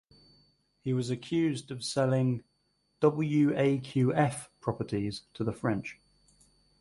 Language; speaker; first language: English; native; English